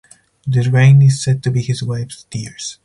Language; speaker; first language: English; non-native, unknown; Spanish